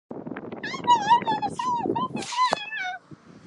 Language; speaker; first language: English; native; English